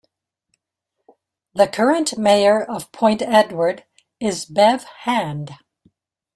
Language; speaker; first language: English; native; English